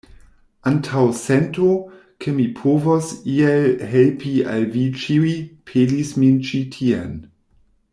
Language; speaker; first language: Esperanto; non-native, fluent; German